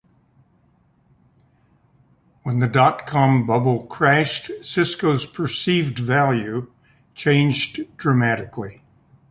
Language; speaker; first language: English; native; English